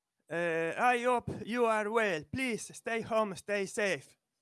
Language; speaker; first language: English; non-native, learner; Italian